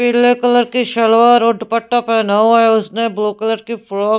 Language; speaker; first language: Hindi; non-native, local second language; Punjabi